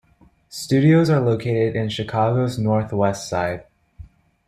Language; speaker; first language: English; native; English